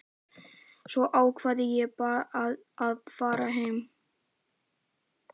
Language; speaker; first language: Icelandic; native; Icelandic